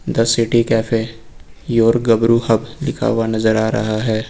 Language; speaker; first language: Hindi; native; Hindi